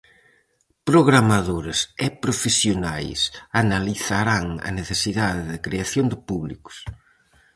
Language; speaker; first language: Galician; native; Galician